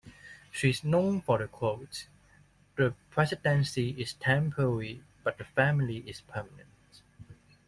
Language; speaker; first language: English; non-native, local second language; Cantonese